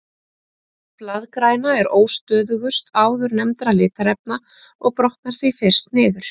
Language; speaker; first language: Icelandic; native; Icelandic